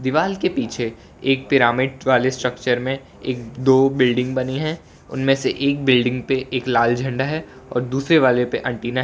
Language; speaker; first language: Hindi; non-native, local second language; Gujarati